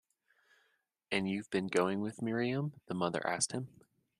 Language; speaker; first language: English; native; English